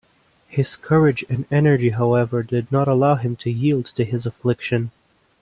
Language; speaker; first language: English; native; English